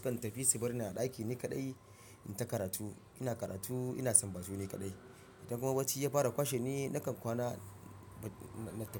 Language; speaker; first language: Hausa; non-native, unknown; Yoruba